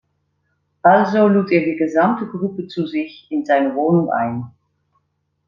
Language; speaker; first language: German; non-native, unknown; Dutch